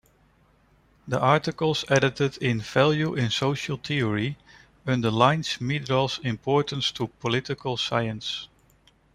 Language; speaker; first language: English; non-native, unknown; Dutch